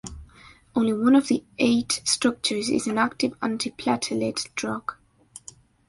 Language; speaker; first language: English; non-native, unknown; Spanish